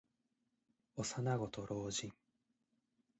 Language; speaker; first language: Japanese; native; Japanese